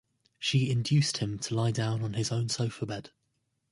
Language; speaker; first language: English; native; English